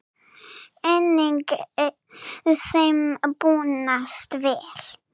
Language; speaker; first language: Icelandic; non-native, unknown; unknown